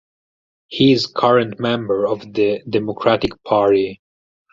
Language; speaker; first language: English; non-native, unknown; Italian